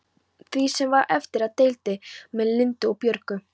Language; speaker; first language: Icelandic; non-native, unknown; Polish